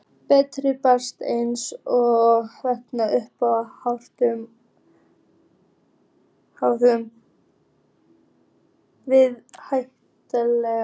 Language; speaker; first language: Icelandic; native; Icelandic